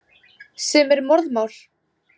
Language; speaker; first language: Icelandic; native; Icelandic